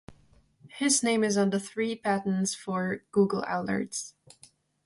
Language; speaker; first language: English; non-native, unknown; Czech